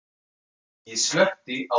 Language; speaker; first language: Icelandic; non-native, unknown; French